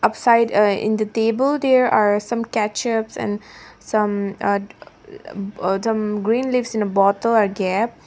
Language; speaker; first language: English; non-native, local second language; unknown